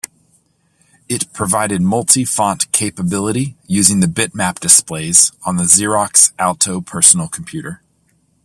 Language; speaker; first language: English; native; English